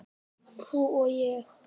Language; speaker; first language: Icelandic; native; Icelandic